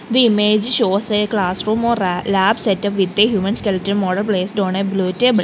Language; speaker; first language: English; non-native, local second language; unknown